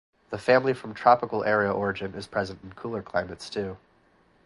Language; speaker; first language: English; native; English